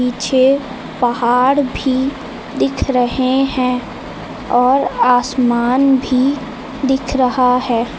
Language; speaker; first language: Hindi; native; Hindi